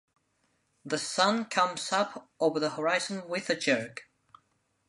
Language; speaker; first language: English; non-native, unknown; Spanish